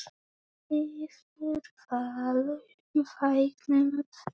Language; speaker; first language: Icelandic; non-native, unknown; Polish